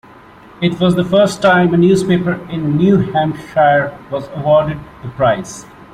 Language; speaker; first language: English; non-native, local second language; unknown